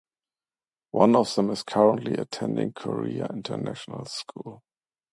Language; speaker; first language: English; non-native, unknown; German